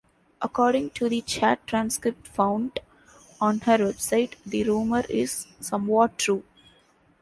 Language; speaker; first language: English; non-native, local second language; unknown